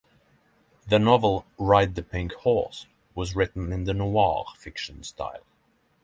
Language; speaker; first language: English; non-native, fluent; Norwegian